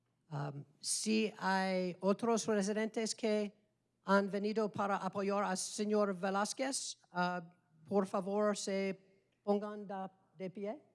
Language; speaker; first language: Spanish; non-native, fluent; English